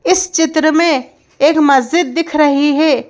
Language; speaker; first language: Hindi; native; Hindi